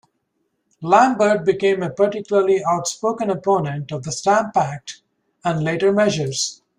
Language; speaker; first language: English; native; English